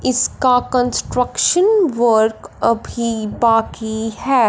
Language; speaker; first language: Hindi; non-native, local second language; Punjabi